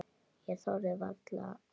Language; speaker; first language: Icelandic; native; Icelandic